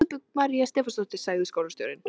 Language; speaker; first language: Icelandic; native; Icelandic